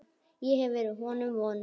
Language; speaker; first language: Icelandic; native; Icelandic